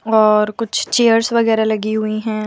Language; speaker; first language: Hindi; native; Hindi